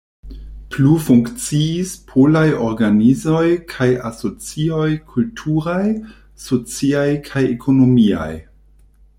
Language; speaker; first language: Esperanto; non-native, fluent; German